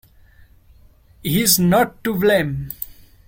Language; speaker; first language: English; non-native, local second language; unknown